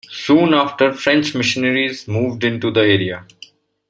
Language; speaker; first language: English; non-native, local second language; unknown